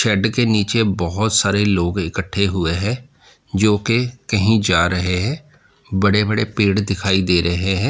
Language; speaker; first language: Hindi; native; Hindi